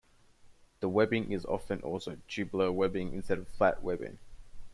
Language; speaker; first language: English; native; English